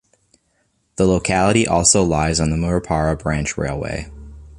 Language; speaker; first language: English; native; English